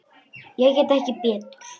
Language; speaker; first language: Icelandic; non-native, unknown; Russian